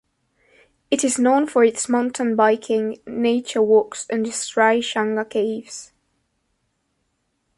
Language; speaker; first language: English; non-native, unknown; Spanish